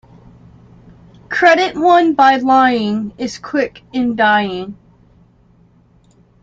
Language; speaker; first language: English; native; English